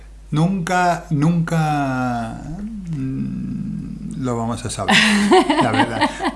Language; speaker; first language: Spanish; non-native, fluent; English